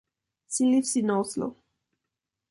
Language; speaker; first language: English; non-native, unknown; Spanish